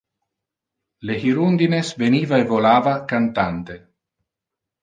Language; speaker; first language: Interlingua; non-native, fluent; Italian